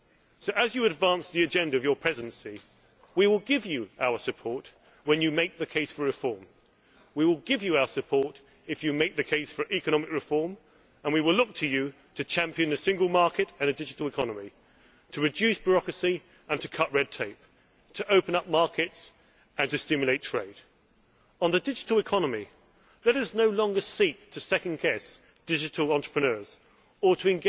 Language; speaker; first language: English; native; English